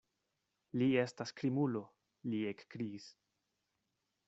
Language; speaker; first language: Esperanto; non-native, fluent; Spanish